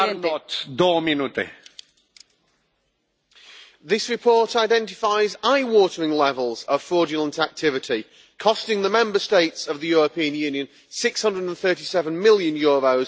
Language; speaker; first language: English; native; English